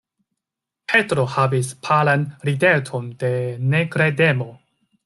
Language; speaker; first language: Esperanto; non-native, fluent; Chinese